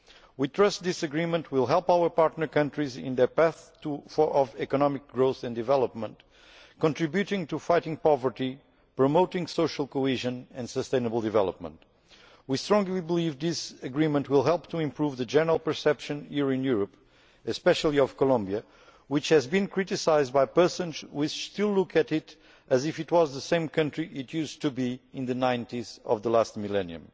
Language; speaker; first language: English; non-native, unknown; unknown